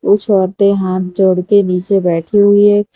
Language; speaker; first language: Hindi; non-native, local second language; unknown